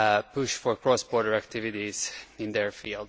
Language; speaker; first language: English; non-native, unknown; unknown